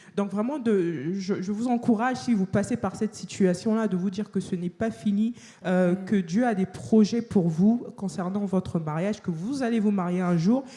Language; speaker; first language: French; non-native, local second language; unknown